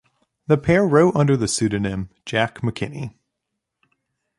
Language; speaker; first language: English; native; English